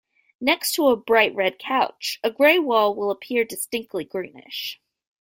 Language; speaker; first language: English; native; English